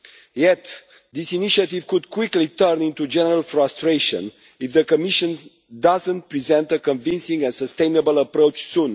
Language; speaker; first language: English; non-native, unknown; Romanian